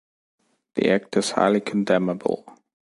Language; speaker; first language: English; non-native, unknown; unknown